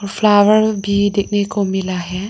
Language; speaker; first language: Hindi; non-native, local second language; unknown